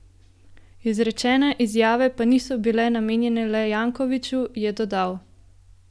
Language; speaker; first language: Slovenian; native; Slovenian